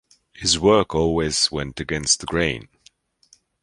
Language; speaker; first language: English; non-native, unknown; German